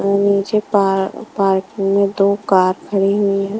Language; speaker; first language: Hindi; non-native, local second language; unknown